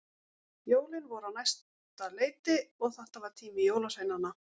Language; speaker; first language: Icelandic; native; Icelandic